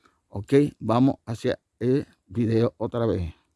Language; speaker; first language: Spanish; native; Spanish